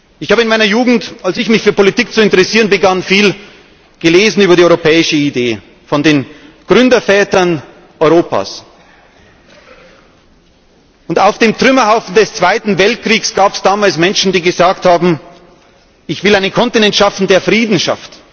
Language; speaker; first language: German; native; German